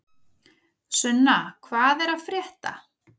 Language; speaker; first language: Icelandic; native; Icelandic